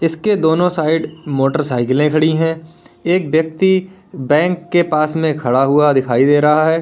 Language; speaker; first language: Hindi; native; Hindi